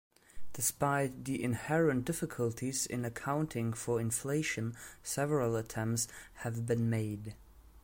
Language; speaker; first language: English; non-native, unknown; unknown